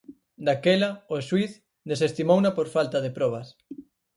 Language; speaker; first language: Galician; native; Galician